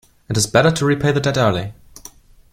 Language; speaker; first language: English; non-native, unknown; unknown